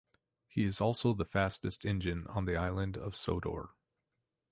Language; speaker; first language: English; native; English